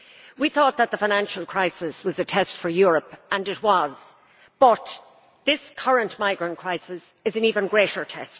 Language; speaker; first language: English; native; English